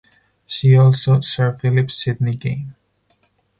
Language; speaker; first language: English; non-native, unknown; Spanish